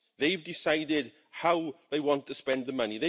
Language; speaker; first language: English; native; English